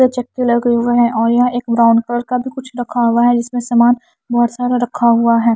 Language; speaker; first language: Hindi; non-native, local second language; Punjabi